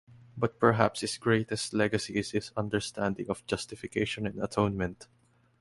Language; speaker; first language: English; non-native, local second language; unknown